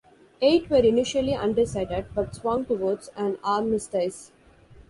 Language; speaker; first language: English; non-native, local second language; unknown